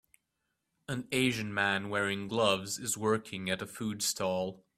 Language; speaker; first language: English; native; English